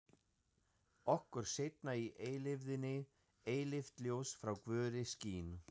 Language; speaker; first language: Icelandic; non-native, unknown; German